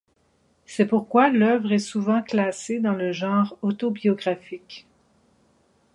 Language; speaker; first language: French; native; French